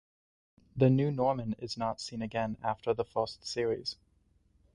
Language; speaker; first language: English; native; English